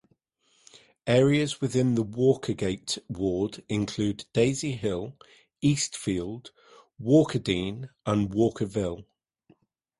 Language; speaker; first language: English; native; English